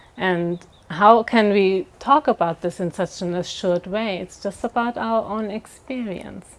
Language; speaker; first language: English; non-native, fluent; German